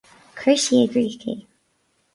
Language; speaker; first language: Irish; non-native, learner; English